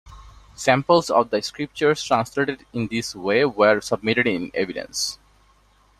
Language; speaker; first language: English; non-native, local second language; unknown